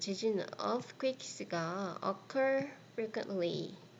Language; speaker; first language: English; non-native, fluent; Korean